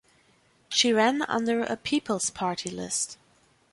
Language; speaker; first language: English; non-native, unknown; German